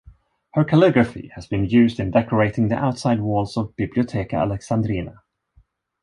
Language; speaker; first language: English; non-native, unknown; Swedish